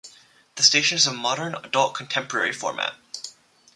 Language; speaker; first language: English; native; English